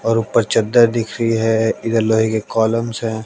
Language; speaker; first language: Hindi; native; Hindi